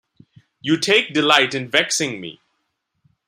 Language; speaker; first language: English; non-native, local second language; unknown